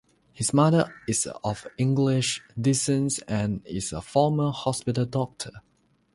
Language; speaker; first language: English; non-native, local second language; Chinese